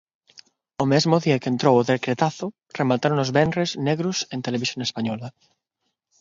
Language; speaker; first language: Galician; non-native, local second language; Spanish